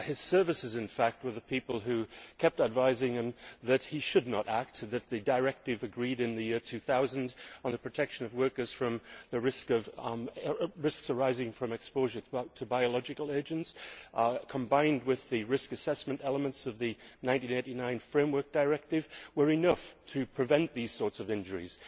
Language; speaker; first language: English; native; English